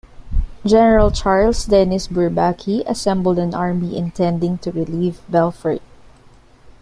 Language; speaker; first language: English; non-native, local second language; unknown